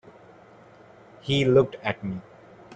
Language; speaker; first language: English; non-native, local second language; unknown